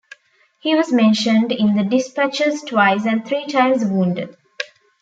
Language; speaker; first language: English; non-native, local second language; Tamil